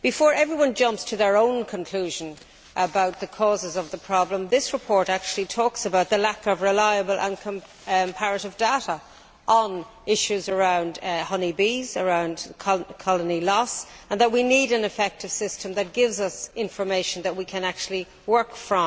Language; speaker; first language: English; native; English